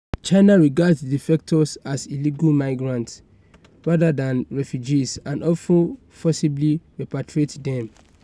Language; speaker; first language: English; non-native, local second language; Yoruba